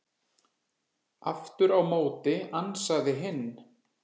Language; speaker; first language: Icelandic; native; Icelandic